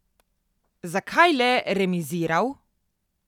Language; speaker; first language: Slovenian; native; Slovenian